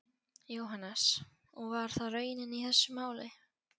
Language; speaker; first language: Icelandic; non-native, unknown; Polish